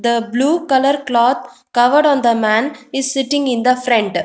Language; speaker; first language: English; non-native, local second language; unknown